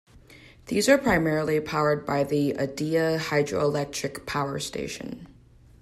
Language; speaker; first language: English; native; English